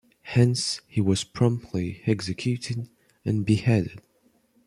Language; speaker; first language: English; non-native, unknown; French